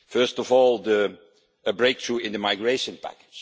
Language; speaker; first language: English; non-native, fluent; Dutch